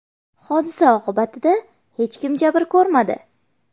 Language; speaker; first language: Uzbek; native; Uzbek